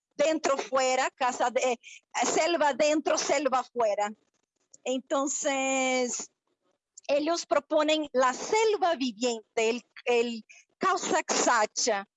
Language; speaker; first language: Spanish; non-native, related language; Portuguese